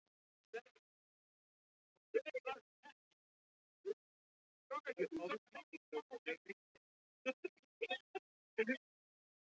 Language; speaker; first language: Icelandic; non-native, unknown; English